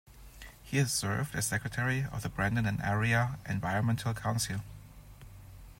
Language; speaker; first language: English; non-native, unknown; German